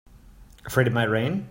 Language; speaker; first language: English; native; English